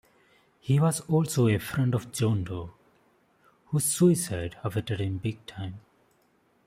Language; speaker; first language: English; non-native, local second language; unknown